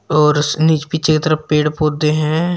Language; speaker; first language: Hindi; native; Hindi